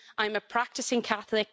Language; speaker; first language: English; native; English